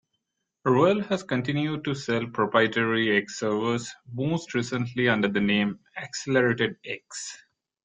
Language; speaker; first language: English; non-native, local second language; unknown